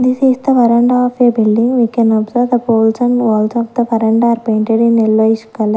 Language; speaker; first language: English; non-native, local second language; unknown